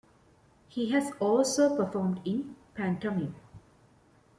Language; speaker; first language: English; non-native, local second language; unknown